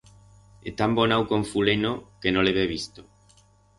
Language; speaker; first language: Aragonese; non-native, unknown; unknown